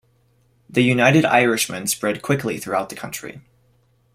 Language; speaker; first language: English; native; English